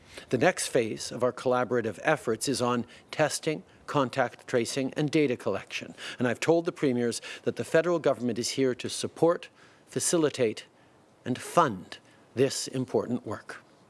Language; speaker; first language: English; native; English